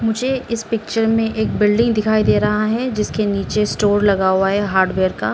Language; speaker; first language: Hindi; early bilingual, other home language; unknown